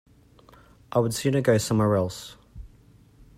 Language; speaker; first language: English; native; English